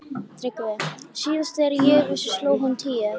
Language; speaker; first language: Icelandic; native; Icelandic